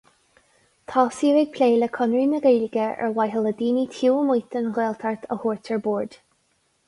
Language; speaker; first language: Irish; non-native, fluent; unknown